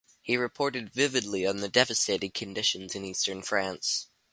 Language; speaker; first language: English; native; English